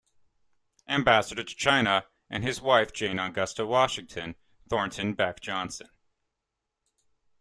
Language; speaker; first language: English; native; English